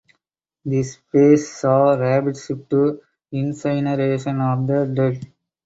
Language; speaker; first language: English; non-native, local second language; Tamil